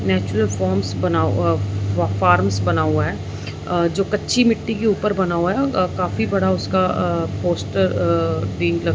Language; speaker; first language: Hindi; non-native, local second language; Punjabi